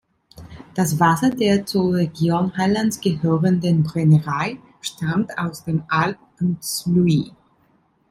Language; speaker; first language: German; non-native, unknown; Italian